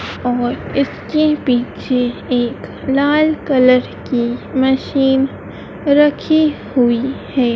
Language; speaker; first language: Hindi; native; Hindi